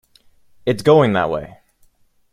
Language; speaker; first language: English; native; English